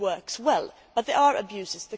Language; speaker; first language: English; non-native, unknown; Swedish